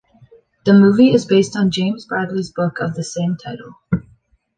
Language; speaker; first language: English; native; English